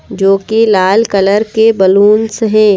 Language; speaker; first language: Hindi; native; Hindi